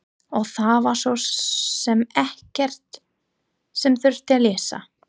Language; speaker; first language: Icelandic; non-native, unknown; English